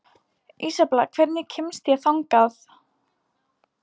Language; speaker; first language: Icelandic; non-native, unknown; Polish